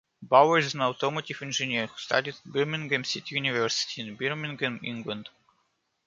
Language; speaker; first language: English; non-native, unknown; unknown